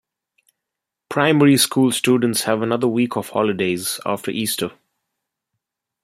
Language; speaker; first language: English; non-native, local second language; Bangla